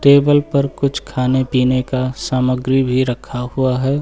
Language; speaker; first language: Hindi; native; Hindi